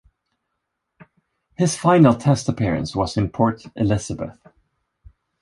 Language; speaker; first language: English; non-native, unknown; Swedish